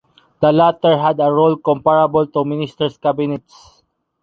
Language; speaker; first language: English; non-native, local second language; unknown